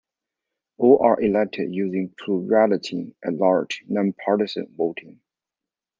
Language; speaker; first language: English; non-native, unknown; Chinese